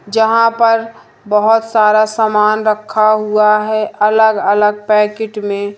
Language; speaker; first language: Hindi; native; Hindi